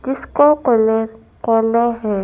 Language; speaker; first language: Hindi; native; Hindi